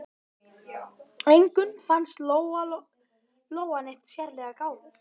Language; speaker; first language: Icelandic; native; Icelandic